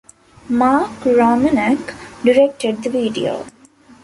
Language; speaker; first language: English; non-native, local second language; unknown